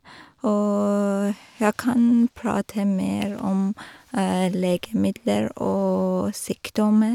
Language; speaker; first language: Norwegian; non-native, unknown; Persian